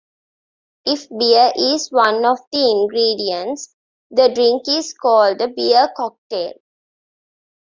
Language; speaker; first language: English; non-native, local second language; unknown